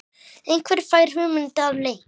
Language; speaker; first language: Icelandic; native; Icelandic